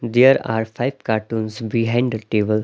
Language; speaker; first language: English; non-native, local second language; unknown